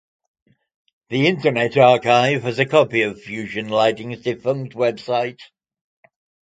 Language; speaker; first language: English; native; English